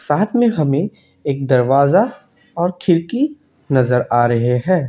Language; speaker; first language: Hindi; non-native, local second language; Assamese